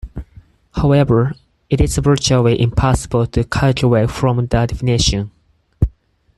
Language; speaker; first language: English; non-native, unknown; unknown